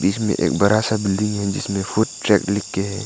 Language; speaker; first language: Hindi; non-native, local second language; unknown